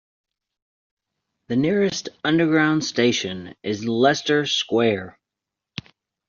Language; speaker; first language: English; native; English